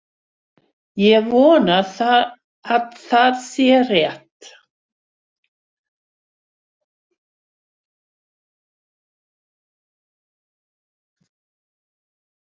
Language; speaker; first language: Icelandic; non-native, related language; Swedish